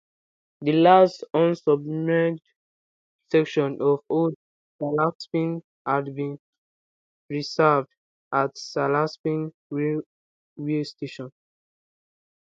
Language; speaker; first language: English; non-native, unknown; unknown